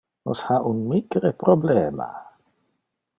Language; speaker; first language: Interlingua; non-native, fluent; Dutch